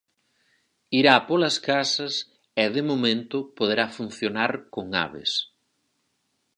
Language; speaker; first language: Galician; native; Galician